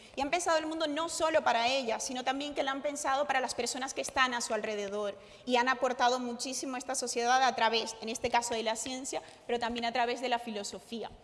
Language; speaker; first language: Spanish; native; Spanish